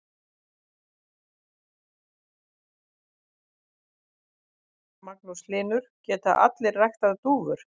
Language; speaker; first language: Icelandic; native; Icelandic